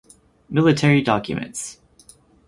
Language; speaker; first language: English; native; English